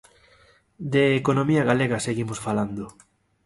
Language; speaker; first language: Galician; native; Galician